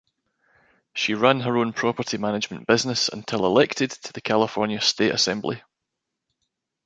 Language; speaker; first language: English; native; English